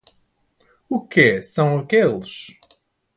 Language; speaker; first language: Portuguese; non-native, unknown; English